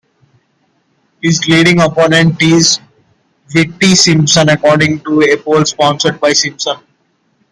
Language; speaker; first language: English; non-native, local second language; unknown